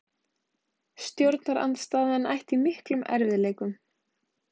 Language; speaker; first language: Icelandic; native; Icelandic